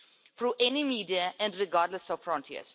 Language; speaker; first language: English; non-native, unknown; Russian